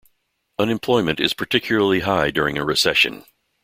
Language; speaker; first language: English; native; English